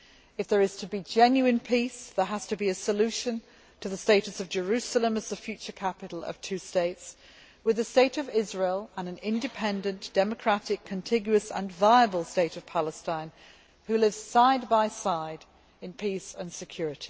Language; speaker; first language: English; native; English